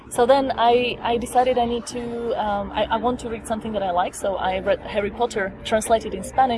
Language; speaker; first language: English; non-native, fluent; Slovak